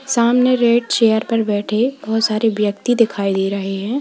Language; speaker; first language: Hindi; native; Hindi